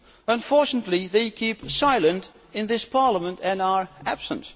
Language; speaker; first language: English; non-native, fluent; Dutch